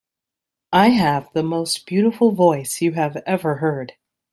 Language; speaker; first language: English; native; English